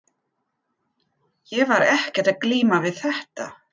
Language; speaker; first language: Icelandic; non-native, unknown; German